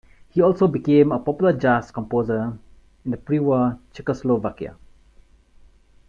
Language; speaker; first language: English; non-native, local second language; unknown